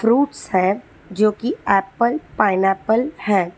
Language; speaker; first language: Hindi; non-native, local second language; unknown